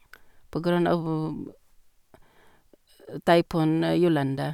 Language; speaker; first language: Norwegian; non-native, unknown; Cebuano